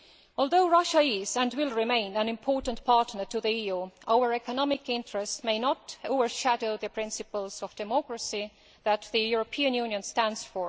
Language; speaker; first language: English; non-native, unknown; Estonian